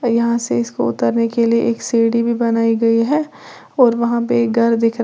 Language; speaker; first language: Hindi; native; Hindi